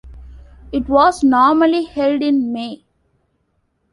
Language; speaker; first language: English; non-native, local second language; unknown